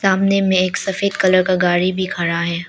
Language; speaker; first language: Hindi; early bilingual, other home language; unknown